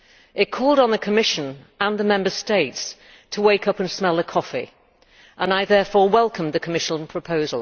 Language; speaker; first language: English; native; English